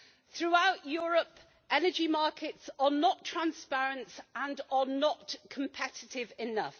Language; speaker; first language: English; native; English